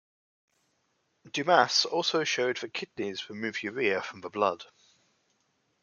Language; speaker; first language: English; native; English